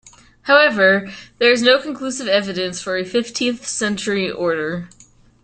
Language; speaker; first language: English; native; English